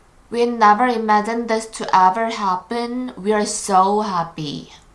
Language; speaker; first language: English; non-native, learner; Korean